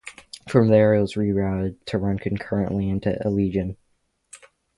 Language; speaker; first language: English; native; English